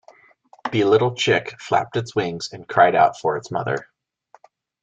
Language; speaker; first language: English; native; English